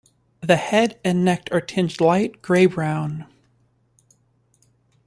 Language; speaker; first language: English; native; English